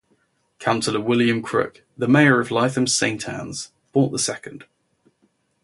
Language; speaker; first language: English; native; English